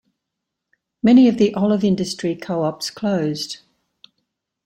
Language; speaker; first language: English; native; English